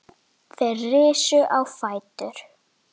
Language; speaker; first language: Icelandic; native; Icelandic